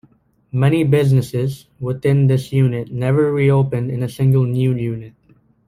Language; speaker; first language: English; native; English